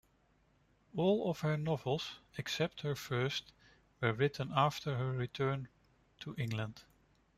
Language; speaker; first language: English; non-native, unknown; Dutch